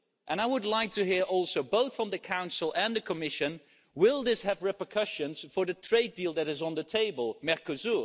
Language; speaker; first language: English; non-native, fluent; Dutch